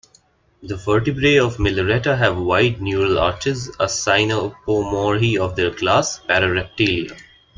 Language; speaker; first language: English; non-native, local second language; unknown